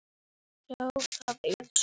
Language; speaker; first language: Icelandic; native; Icelandic